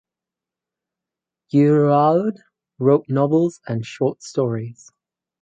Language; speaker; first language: English; native; English